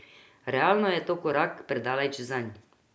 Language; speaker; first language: Slovenian; non-native, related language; Croatian